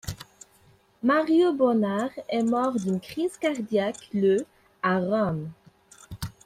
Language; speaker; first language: French; non-native, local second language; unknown